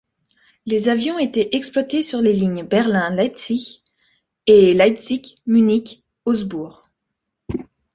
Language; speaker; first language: French; native; French